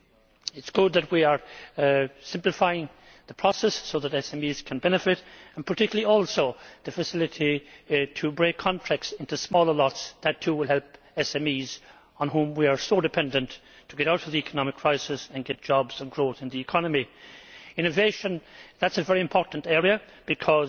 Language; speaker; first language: English; native; English